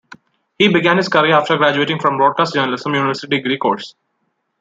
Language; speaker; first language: English; non-native, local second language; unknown